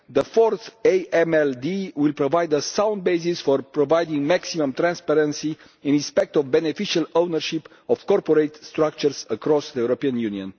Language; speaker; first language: English; non-native, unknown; Romanian